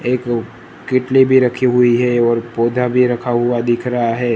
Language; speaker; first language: Hindi; non-native, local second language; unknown